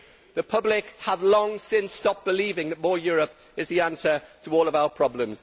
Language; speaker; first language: English; native; English